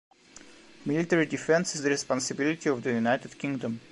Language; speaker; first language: English; non-native, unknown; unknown